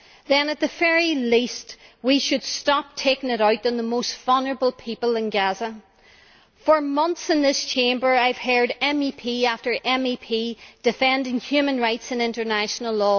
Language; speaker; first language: English; native; English